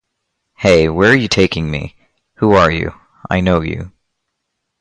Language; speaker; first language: English; native; English